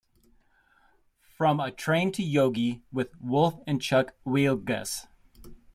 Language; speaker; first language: English; native; English